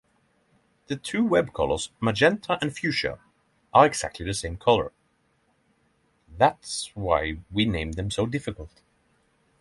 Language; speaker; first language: English; non-native, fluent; Norwegian